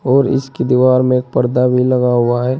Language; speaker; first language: Hindi; native; Hindi